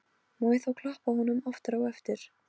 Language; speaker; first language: Icelandic; non-native, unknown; Polish